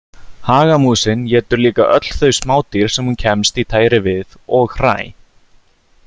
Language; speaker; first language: Icelandic; native; Icelandic